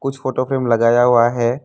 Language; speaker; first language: Hindi; non-native, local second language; Assamese